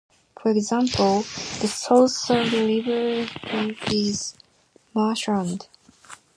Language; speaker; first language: English; non-native, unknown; Japanese